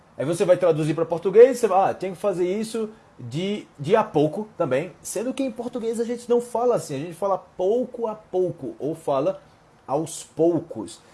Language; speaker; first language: Portuguese; non-native, fluent; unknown